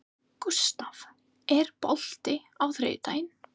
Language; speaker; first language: Icelandic; non-native, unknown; English